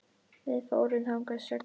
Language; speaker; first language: Icelandic; native; Icelandic